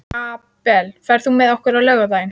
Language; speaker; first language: Icelandic; native; Icelandic